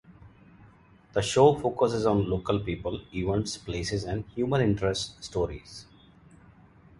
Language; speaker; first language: English; non-native, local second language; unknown